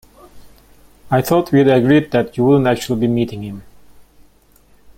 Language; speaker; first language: English; native; English